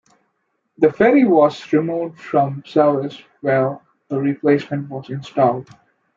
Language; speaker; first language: English; non-native, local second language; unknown